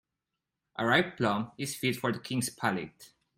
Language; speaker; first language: English; non-native, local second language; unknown